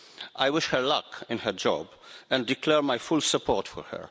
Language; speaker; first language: English; non-native, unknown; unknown